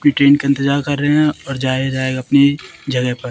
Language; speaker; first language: Hindi; native; Hindi